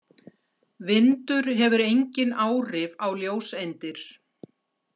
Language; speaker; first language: Icelandic; native; Icelandic